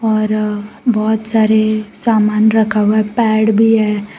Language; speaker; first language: Hindi; non-native, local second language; Gujarati